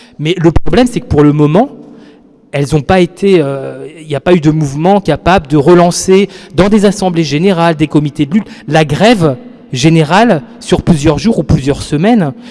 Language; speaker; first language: French; native; French